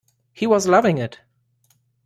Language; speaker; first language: English; non-native, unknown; German